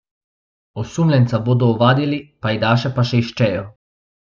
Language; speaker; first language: Slovenian; non-native, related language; Bosnian